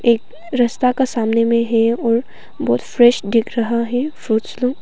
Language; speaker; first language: Hindi; non-native, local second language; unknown